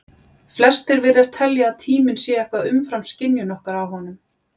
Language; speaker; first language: Icelandic; native; Icelandic